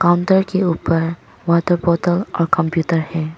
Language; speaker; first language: Hindi; non-native, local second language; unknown